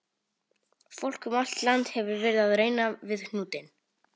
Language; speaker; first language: Icelandic; non-native, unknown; Polish